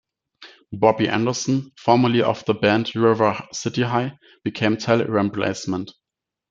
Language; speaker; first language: English; non-native, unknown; German